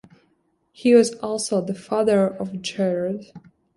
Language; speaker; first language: English; non-native, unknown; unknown